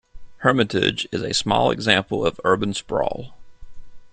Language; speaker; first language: English; native; English